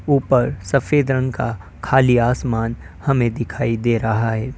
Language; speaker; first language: Hindi; native; Hindi